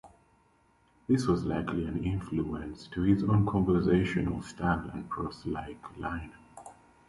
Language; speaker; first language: English; native; English